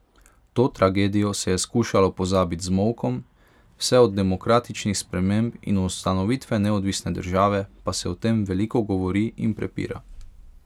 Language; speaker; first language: Slovenian; non-native, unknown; Hungarian